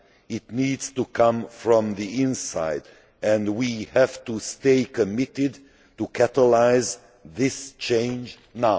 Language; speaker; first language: English; non-native, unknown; Hungarian